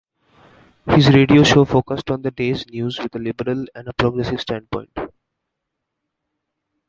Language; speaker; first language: English; non-native, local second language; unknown